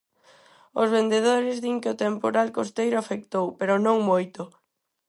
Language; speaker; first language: Galician; non-native, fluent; Spanish